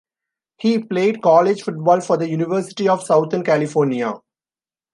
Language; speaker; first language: English; non-native, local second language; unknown